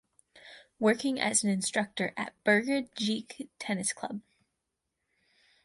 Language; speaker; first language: English; native; English